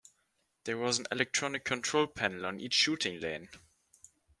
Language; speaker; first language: English; non-native, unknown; German